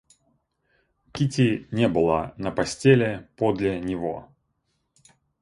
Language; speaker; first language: Russian; native; Russian